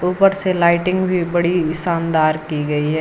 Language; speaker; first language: Hindi; native; Hindi